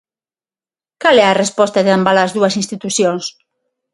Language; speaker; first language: Galician; non-native, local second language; Spanish